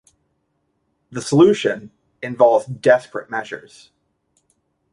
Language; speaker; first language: English; native; English